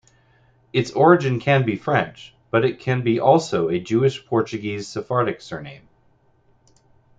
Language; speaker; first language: English; native; English